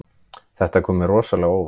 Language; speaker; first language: Icelandic; native; Icelandic